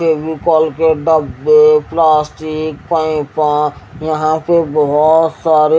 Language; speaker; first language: Hindi; native; Hindi